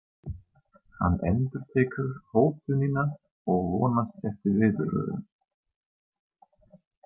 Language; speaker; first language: Icelandic; non-native, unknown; German